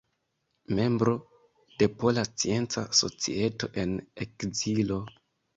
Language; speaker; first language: Esperanto; non-native, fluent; Kinyarwanda